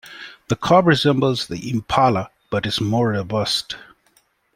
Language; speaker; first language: English; non-native, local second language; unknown